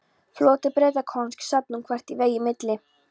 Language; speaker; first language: Icelandic; non-native, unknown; Polish